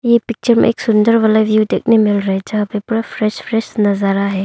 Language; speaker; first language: Hindi; non-native, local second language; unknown